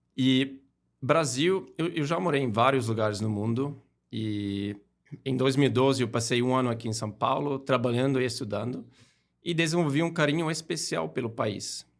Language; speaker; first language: Portuguese; non-native, fluent; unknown